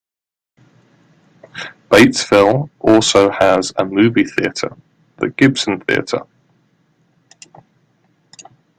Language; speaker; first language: English; native; English